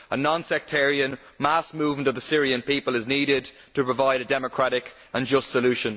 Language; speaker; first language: English; native; English